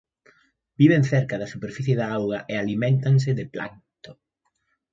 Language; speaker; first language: Galician; native; Galician